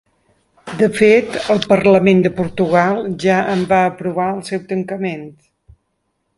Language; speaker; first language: Catalan; native; Catalan